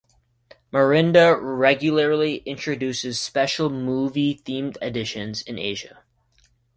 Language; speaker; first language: English; native; English